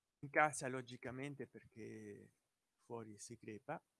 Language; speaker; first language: Italian; native; Italian